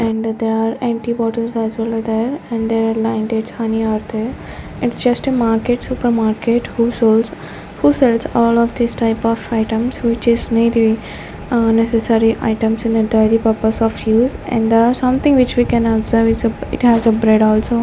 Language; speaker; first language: English; non-native, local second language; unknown